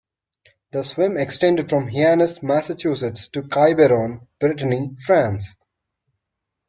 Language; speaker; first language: English; non-native, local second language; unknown